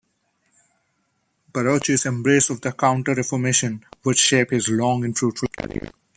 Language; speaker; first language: English; non-native, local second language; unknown